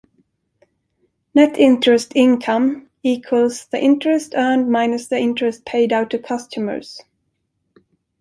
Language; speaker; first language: English; non-native, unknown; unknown